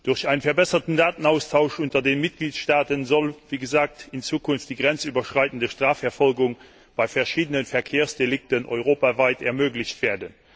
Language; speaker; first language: German; non-native, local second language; Luxembourgish